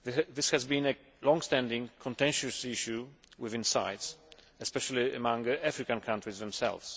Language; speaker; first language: English; non-native, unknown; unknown